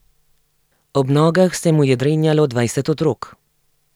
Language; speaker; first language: Slovenian; native; Slovenian